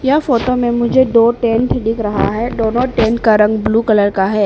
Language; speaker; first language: Hindi; non-native, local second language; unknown